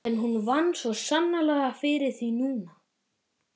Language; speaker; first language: Icelandic; native; Icelandic